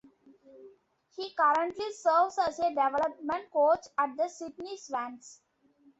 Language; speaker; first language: English; non-native, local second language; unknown